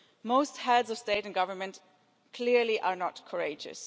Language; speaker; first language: English; non-native, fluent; German